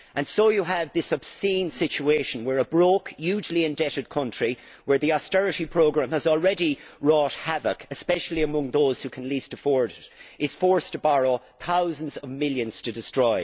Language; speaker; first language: English; native; English